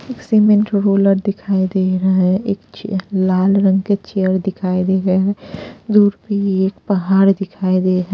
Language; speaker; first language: Hindi; non-native, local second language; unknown